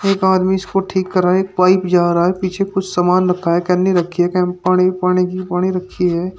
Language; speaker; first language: Hindi; native; Hindi